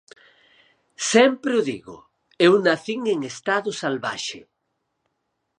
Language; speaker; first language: Galician; native; Galician